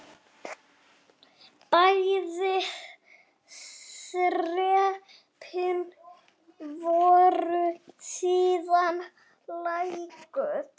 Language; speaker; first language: Icelandic; native; Icelandic